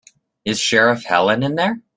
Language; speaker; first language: English; native; English